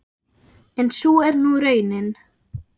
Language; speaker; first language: Icelandic; non-native, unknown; German